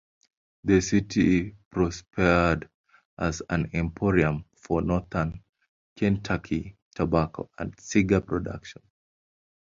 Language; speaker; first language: English; non-native, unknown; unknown